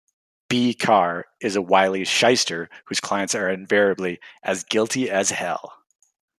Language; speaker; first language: English; native; English